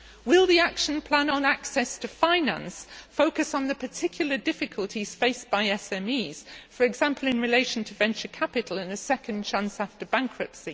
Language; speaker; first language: English; native; English